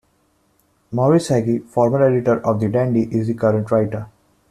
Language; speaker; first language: English; non-native, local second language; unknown